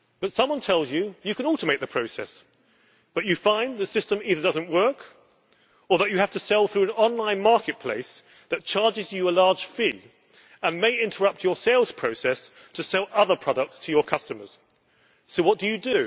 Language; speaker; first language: English; native; English